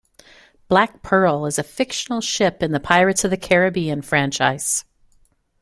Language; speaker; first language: English; native; English